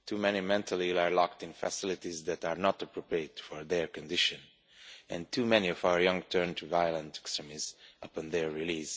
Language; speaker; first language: English; non-native, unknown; Romanian